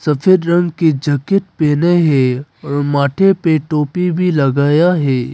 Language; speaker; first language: Hindi; non-native, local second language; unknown